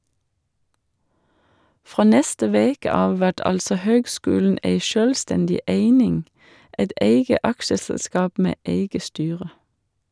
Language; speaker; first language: Norwegian; non-native, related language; Danish